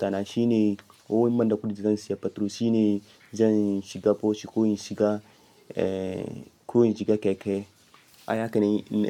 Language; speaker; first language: Hausa; non-native, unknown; Yoruba